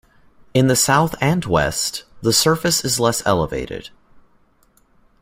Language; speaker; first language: English; native; English